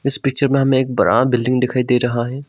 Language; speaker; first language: Hindi; non-native, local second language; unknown